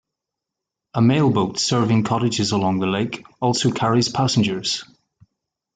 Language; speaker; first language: English; native; English